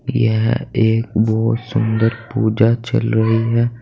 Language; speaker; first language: Hindi; native; Hindi